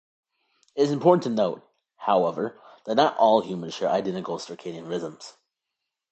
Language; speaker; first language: English; native; English